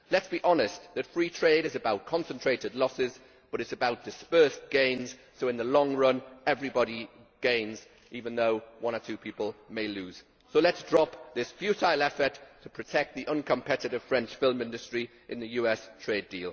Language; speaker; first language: English; native; English